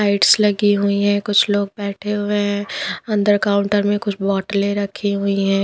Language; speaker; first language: Hindi; non-native, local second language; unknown